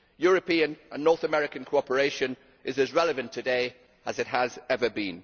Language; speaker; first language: English; native; English